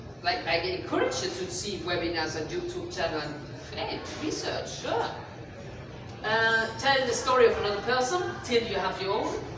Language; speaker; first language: English; non-native, fluent; Spanish